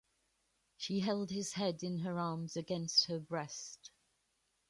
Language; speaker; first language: English; native; English